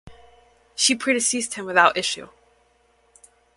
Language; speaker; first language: English; native; English